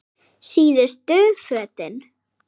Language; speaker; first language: Icelandic; native; Icelandic